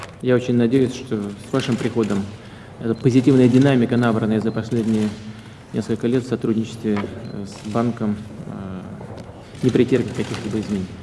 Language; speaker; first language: Russian; native; Russian